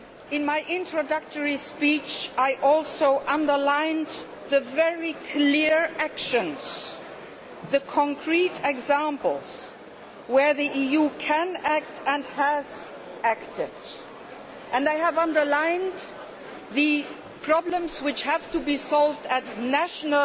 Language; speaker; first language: English; non-native, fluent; Luxembourgish